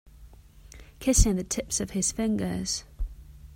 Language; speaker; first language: English; non-native, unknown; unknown